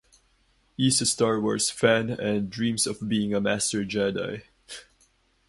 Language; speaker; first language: English; non-native, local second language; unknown